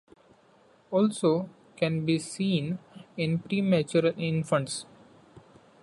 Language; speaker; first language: English; non-native, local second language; Marathi